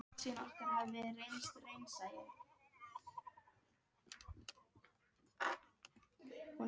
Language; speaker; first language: Icelandic; non-native, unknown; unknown